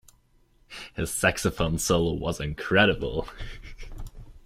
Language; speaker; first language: English; non-native, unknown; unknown